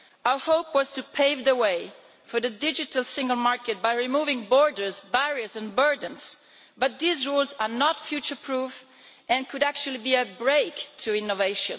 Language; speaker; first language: English; non-native, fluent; Italian